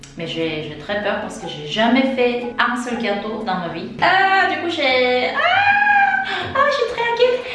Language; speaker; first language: French; non-native, learner; Korean